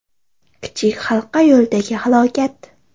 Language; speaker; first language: Uzbek; non-native, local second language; Kara-Kalpak